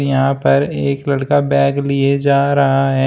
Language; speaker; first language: Hindi; native; Hindi